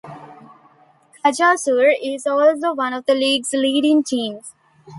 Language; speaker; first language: English; non-native, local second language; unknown